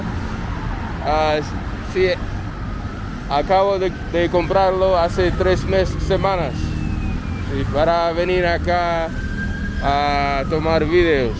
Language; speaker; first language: Spanish; non-native, fluent; English